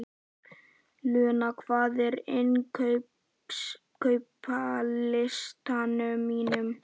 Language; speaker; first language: Icelandic; native; Icelandic